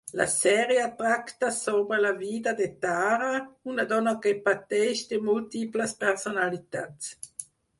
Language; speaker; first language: Catalan; non-native, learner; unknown